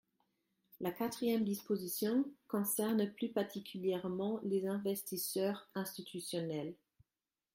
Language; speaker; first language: French; non-native, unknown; German